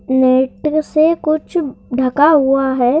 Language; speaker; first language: Hindi; native; Hindi